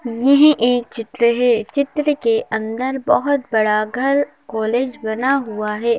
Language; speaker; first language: Hindi; native; Hindi